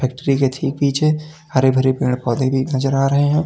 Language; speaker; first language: Hindi; native; Hindi